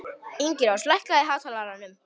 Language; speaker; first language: Icelandic; non-native, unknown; Polish